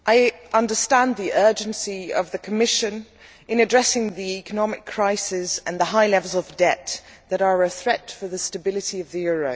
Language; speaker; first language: English; non-native, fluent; Dutch